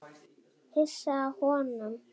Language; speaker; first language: Icelandic; non-native, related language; Danish